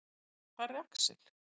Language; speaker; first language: Icelandic; native; Icelandic